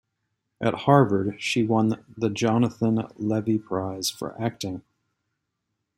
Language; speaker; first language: English; native; English